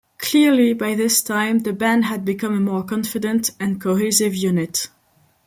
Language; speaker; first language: English; non-native, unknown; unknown